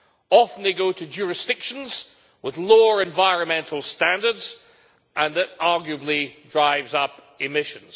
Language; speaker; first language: English; native; English